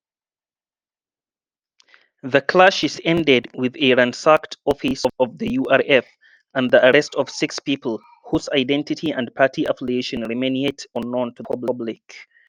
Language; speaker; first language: English; non-native, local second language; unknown